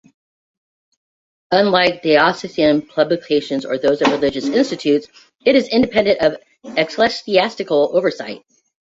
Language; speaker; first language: English; native; English